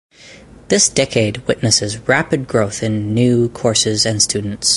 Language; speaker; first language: English; native; English